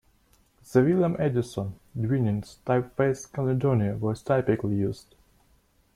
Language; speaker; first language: English; non-native, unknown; Russian